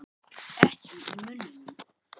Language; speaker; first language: Icelandic; native; Icelandic